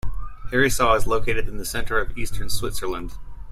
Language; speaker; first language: English; native; English